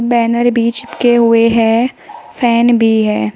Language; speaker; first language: Hindi; native; Hindi